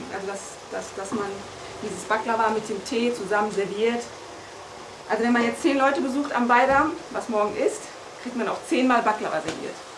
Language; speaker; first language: German; early bilingual, other home language; Turkish